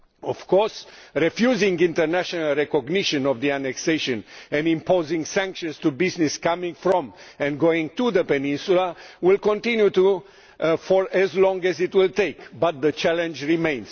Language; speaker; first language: English; non-native, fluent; Romanian